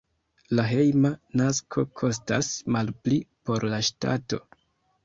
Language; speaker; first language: Esperanto; non-native, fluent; Kinyarwanda